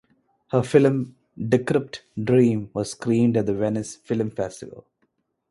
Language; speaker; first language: English; non-native, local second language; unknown